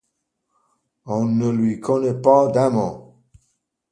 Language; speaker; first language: French; non-native, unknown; English